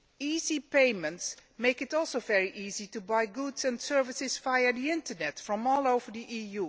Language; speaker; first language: English; non-native, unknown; Dutch